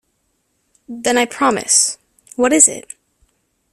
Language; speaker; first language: English; native; English